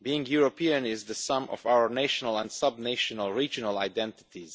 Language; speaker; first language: English; non-native, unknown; Romanian